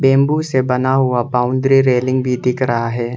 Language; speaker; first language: Hindi; non-native, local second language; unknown